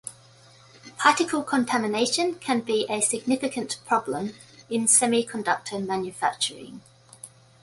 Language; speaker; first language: English; native; English